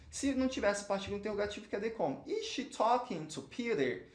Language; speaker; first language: Portuguese; native; Portuguese